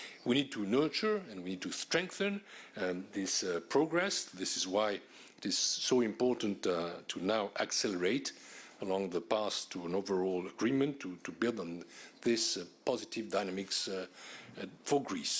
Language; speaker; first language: English; non-native, fluent; French